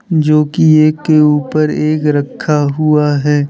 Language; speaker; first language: Hindi; native; Hindi